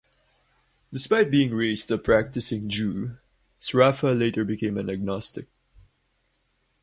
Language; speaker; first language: English; non-native, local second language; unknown